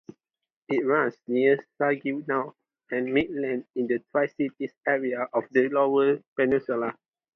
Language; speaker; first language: English; non-native, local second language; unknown